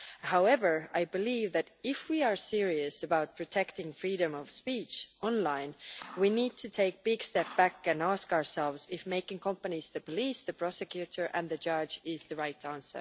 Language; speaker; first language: English; non-native, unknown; Estonian